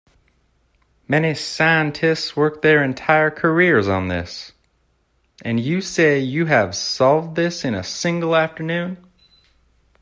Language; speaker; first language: English; native; English